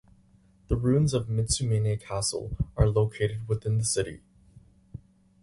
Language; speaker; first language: English; native; English